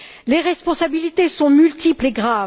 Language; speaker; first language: French; native; French